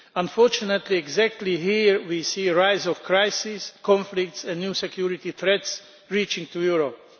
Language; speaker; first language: English; non-native, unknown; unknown